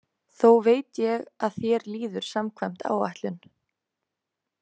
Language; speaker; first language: Icelandic; native; Icelandic